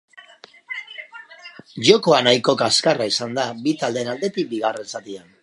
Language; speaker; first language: Basque; non-native, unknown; Spanish